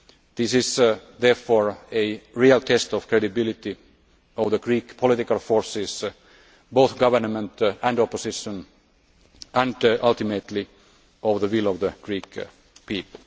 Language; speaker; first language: English; non-native, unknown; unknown